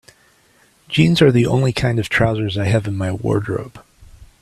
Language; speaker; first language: English; native; English